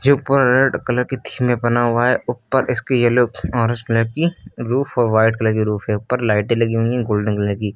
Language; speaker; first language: Hindi; native; Hindi